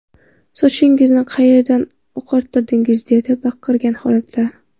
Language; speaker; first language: Uzbek; non-native, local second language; Kara-Kalpak